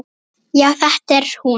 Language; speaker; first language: Icelandic; native; Icelandic